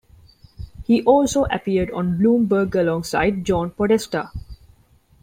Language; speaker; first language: English; non-native, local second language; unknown